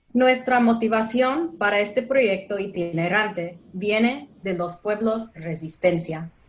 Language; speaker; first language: Spanish; non-native, fluent; English